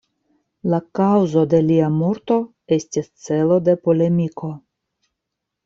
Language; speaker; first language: Esperanto; non-native, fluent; Russian